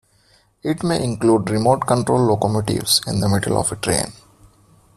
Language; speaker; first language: English; non-native, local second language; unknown